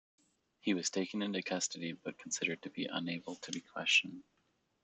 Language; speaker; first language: English; native; English